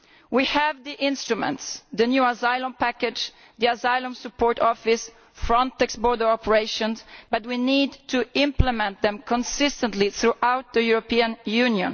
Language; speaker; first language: English; non-native, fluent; Italian